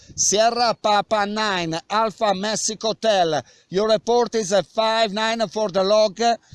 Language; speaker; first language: English; non-native, learner; Italian